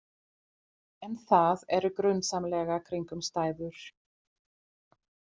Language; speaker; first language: Icelandic; non-native, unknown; German